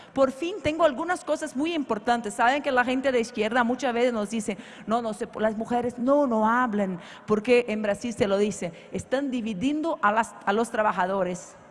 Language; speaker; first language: Spanish; non-native, related language; Portuguese